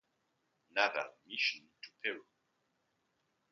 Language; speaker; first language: English; non-native, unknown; French